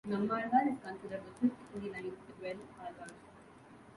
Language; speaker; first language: English; non-native, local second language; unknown